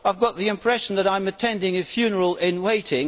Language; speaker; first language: English; non-native, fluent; Dutch